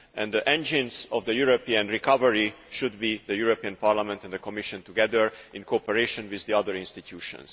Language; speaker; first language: English; non-native, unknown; Hungarian